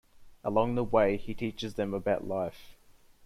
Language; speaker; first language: English; native; English